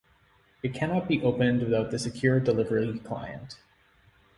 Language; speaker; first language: English; native; English